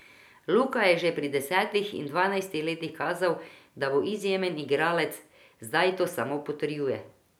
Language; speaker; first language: Slovenian; non-native, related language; Croatian